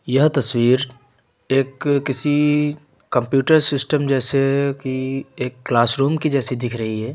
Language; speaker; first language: Hindi; native; Hindi